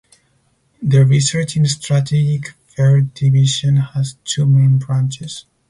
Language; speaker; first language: English; non-native, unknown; Spanish